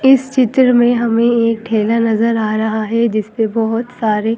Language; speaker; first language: Hindi; native; Hindi